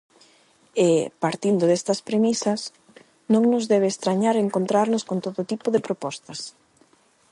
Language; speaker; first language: Galician; non-native, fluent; Spanish